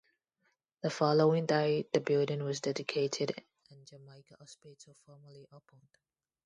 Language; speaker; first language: English; non-native, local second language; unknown